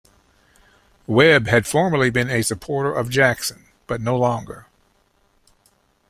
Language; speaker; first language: English; native; English